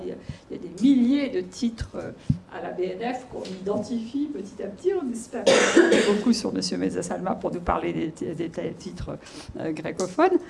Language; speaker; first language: French; native; French